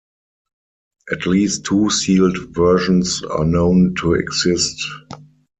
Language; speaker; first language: English; non-native, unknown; German